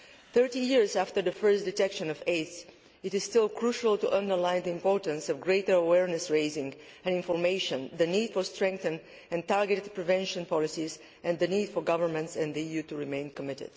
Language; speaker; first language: English; non-native, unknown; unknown